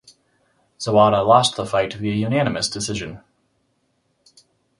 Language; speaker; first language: English; native; English